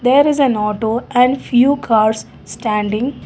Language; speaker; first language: English; non-native, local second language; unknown